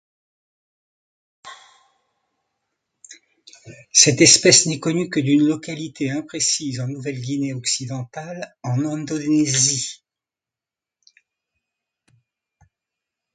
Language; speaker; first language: French; non-native, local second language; Arabic